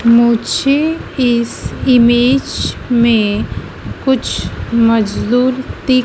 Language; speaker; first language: Hindi; native; Hindi